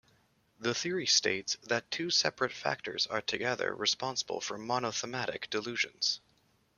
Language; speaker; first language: English; native; English